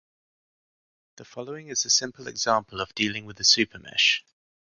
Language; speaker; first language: English; native; English